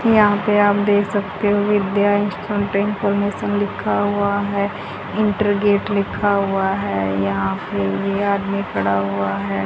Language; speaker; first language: Hindi; native; Hindi